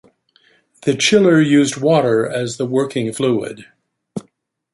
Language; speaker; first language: English; native; English